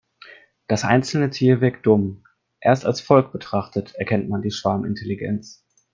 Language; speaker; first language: German; native; German